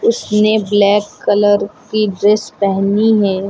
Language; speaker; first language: Hindi; native; Hindi